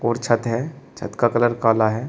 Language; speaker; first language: Hindi; native; Hindi